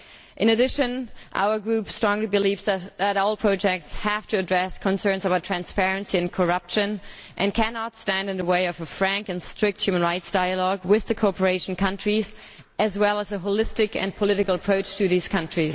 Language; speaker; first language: English; non-native, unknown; German